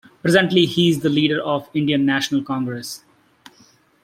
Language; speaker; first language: English; non-native, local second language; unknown